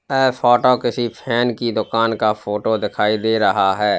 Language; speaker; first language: Hindi; native; Hindi